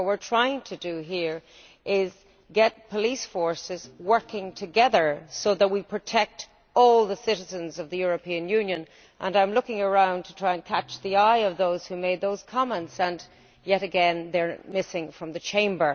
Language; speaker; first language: English; native; English